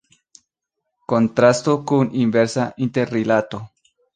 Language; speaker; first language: Esperanto; non-native, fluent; Spanish